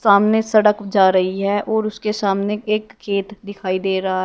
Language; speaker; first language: Hindi; native; Hindi